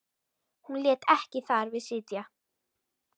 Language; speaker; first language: Icelandic; native; Icelandic